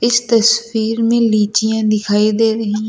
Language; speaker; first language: Hindi; native; Hindi